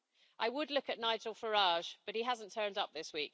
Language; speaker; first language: English; native; English